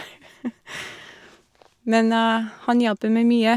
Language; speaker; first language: Norwegian; non-native, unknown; English